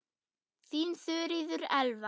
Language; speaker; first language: Icelandic; non-native, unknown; German